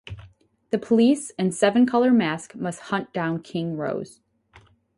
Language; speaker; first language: English; native; English